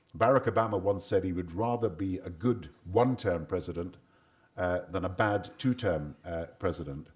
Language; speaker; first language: English; native; English